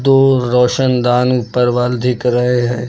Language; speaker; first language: Hindi; native; Hindi